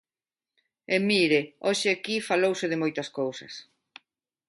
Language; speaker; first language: Galician; non-native, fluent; Spanish